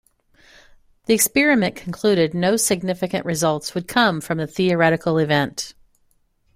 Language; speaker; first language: English; native; English